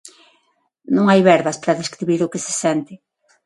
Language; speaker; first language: Galician; non-native, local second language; Spanish